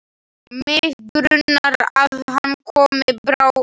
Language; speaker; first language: Icelandic; non-native, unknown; Slovak